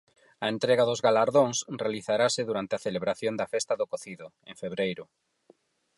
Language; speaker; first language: Galician; non-native, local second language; Spanish